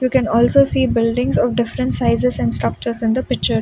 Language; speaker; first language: English; non-native, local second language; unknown